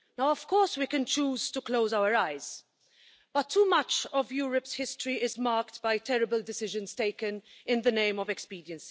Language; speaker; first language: English; non-native, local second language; Maltese